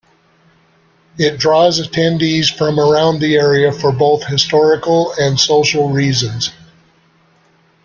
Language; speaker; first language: English; native; English